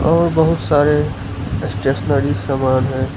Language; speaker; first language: Hindi; non-native, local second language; Gujarati